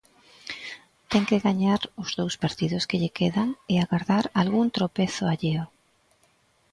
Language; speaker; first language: Galician; native; Galician